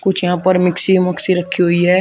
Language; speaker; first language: Hindi; native; Hindi